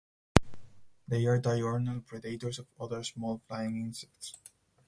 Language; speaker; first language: English; non-native, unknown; Spanish